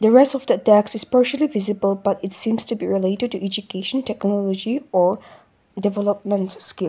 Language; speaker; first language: English; non-native, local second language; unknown